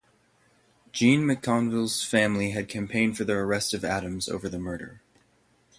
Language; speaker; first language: English; native; English